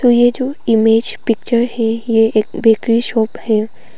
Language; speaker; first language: Hindi; non-native, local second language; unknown